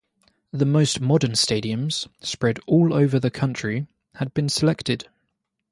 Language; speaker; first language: English; native; English